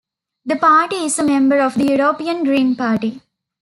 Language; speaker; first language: English; non-native, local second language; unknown